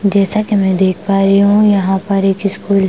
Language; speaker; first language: Hindi; non-native, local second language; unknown